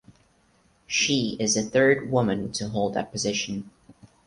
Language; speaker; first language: English; non-native, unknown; Portuguese